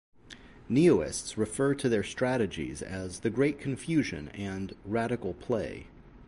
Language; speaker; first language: English; native; English